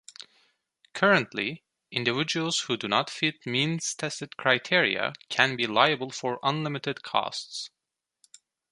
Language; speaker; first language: English; non-native, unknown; Turkish